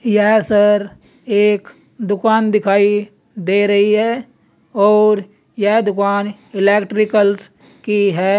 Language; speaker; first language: Hindi; native; Hindi